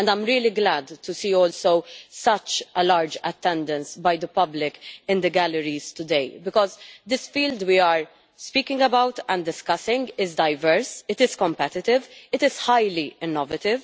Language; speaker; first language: English; non-native, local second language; Maltese